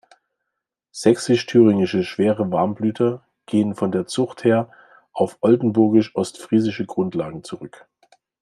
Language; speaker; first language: German; native; German